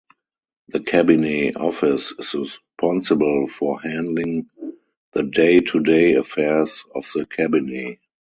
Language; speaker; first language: English; non-native, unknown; German